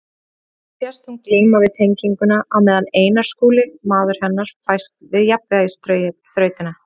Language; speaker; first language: Icelandic; native; Icelandic